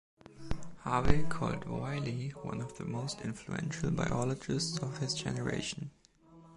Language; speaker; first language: English; non-native, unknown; German